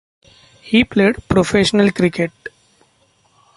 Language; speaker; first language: English; non-native, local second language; Marathi